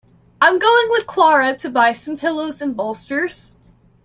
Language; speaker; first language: English; native; English